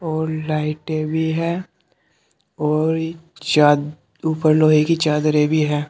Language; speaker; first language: Hindi; native; Hindi